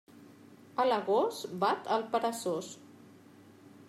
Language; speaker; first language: Catalan; native; Catalan